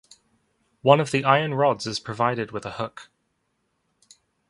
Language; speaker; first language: English; native; English